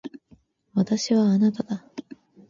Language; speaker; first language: Japanese; native; Japanese